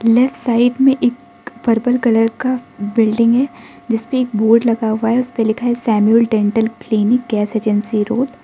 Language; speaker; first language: Hindi; non-native, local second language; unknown